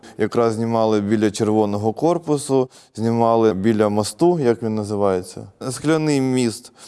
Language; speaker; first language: Ukrainian; non-native, local second language; Russian